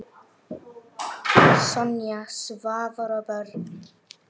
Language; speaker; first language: Icelandic; native; Icelandic